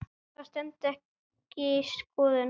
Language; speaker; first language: Icelandic; native; Icelandic